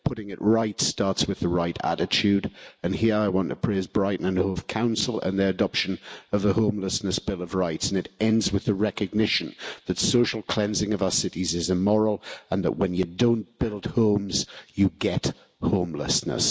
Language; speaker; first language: English; native; English